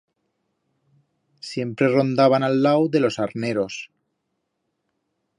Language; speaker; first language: Aragonese; native; Aragonese